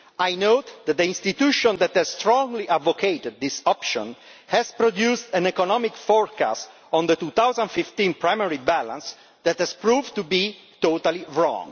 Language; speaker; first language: English; non-native, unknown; Italian